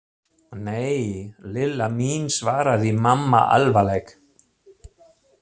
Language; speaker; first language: Icelandic; non-native, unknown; German